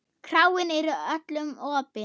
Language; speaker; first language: Icelandic; non-native, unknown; German